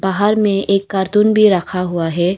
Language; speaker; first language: Hindi; non-native, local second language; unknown